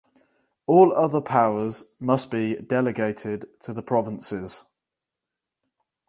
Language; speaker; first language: English; native; English